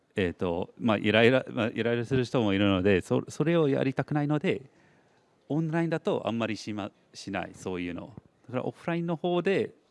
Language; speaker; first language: Japanese; non-native, fluent; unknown